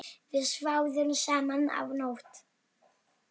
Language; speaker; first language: Icelandic; non-native, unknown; Polish